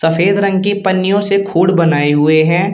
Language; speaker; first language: Hindi; native; Hindi